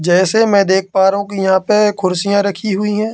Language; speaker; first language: Hindi; native; Hindi